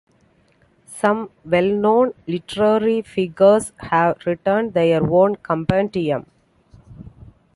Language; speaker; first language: English; non-native, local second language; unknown